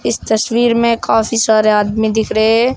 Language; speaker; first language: Hindi; native; Hindi